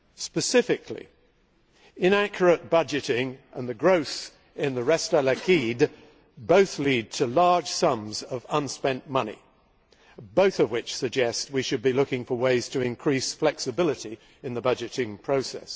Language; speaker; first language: English; native; English